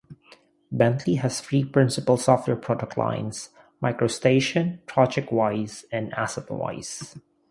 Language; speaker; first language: English; non-native, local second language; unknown